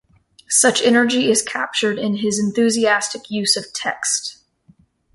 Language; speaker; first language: English; native; English